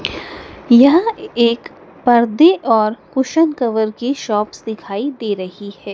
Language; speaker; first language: Hindi; native; Hindi